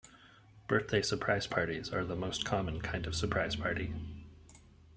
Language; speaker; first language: English; native; English